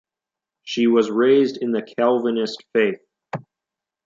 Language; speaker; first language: English; native; English